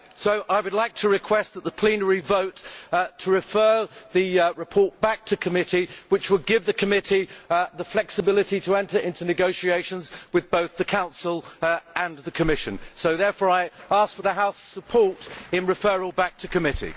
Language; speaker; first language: English; native; English